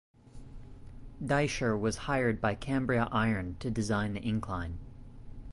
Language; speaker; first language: English; native; English